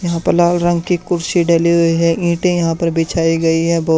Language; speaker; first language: Hindi; native; Hindi